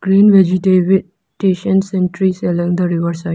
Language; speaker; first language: English; non-native, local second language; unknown